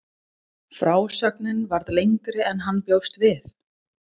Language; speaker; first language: Icelandic; non-native, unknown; English